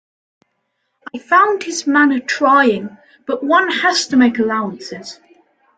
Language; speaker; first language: English; native; English